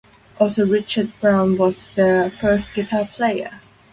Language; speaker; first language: English; non-native, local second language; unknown